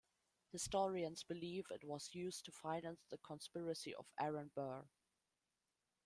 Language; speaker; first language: English; non-native, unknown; German